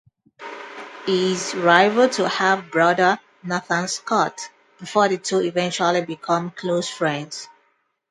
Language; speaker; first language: English; non-native, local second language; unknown